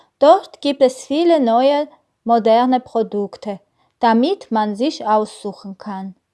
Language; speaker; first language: German; non-native, learner; Armenian